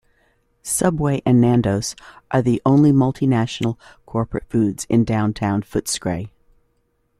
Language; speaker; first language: English; native; English